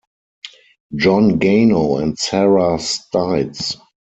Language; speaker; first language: English; non-native, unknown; German